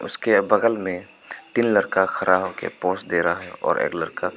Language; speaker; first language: Hindi; non-native, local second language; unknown